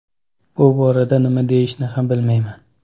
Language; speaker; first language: Uzbek; non-native, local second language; Kazakh